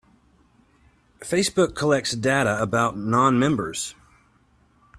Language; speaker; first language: English; native; English